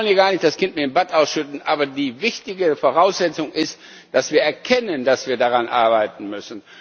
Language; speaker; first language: German; non-native, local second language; Luxembourgish